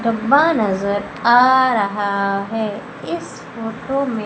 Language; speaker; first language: Hindi; native; Hindi